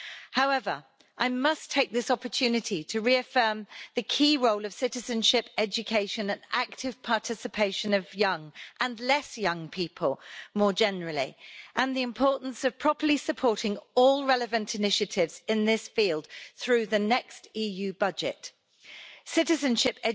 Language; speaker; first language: English; native; English